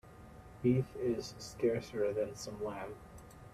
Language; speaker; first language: English; native; English